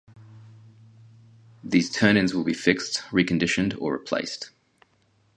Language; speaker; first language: English; native; English